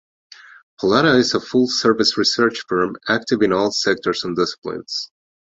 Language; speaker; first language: English; non-native, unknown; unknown